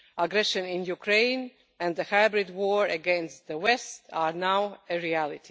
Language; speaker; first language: English; non-native, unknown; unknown